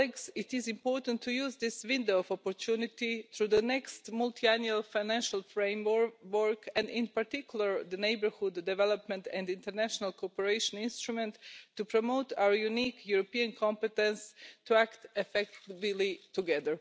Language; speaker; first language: English; non-native, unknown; Croatian